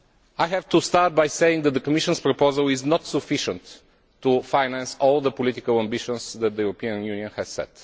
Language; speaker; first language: English; non-native, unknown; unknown